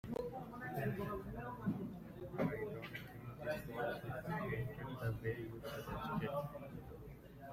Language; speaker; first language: English; non-native, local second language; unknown